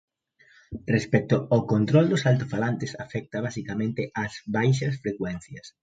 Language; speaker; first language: Galician; native; Galician